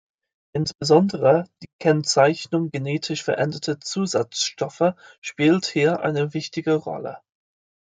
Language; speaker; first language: German; non-native, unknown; English